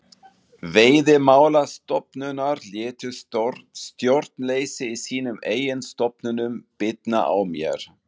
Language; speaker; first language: Icelandic; non-native, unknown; German